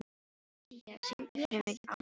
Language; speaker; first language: Icelandic; non-native, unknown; Filipino